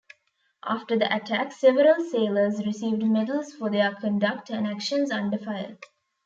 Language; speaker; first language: English; non-native, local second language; Tamil